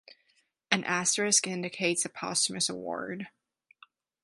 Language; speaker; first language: English; non-native, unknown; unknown